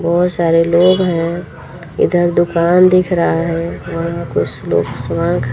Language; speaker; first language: Hindi; native; Hindi